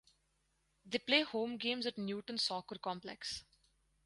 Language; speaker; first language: English; non-native, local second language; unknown